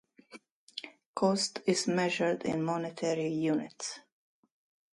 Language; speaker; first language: English; non-native, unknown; Romanian